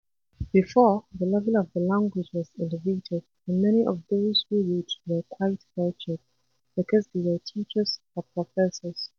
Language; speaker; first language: English; non-native, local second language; Hausa